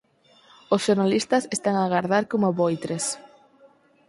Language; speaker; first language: Galician; non-native, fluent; Spanish